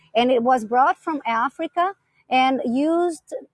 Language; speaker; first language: English; non-native, fluent; Portuguese